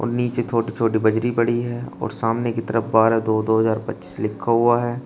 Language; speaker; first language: Hindi; native; Hindi